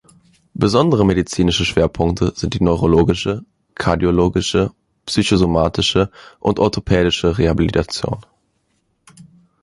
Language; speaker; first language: German; native; German